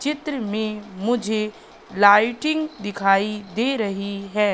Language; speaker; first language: Hindi; native; Hindi